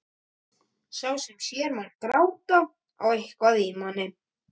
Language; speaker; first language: Icelandic; native; Icelandic